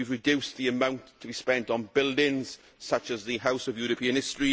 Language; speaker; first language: English; native; English